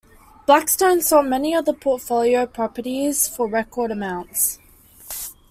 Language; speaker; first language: English; native; English